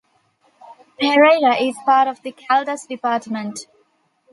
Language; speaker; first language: English; non-native, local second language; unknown